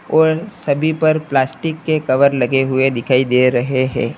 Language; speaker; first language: Hindi; native; Hindi